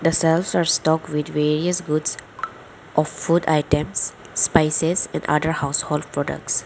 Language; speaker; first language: English; non-native, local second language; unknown